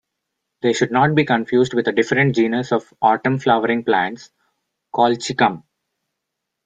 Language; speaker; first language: English; non-native, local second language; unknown